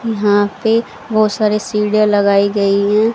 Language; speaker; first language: Hindi; native; Hindi